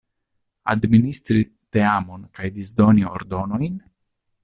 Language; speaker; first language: Esperanto; non-native, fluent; Italian